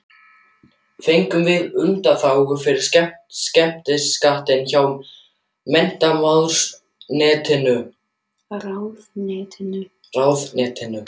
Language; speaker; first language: Icelandic; non-native, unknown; German